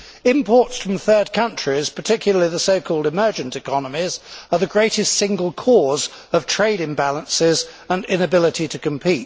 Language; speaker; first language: English; native; English